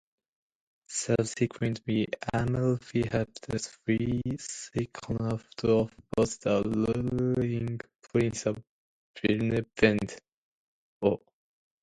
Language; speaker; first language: English; non-native, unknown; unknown